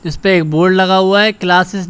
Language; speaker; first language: Hindi; native; Hindi